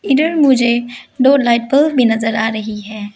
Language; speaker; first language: Hindi; early bilingual, other home language; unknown